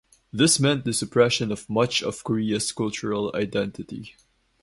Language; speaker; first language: English; non-native, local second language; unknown